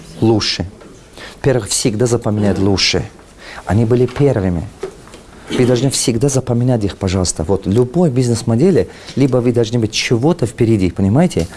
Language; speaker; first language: Russian; non-native, local second language; Tajik